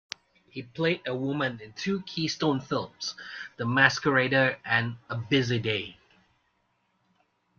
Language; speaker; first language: English; non-native, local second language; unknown